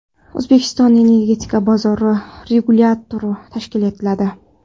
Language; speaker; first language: Uzbek; non-native, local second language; Kara-Kalpak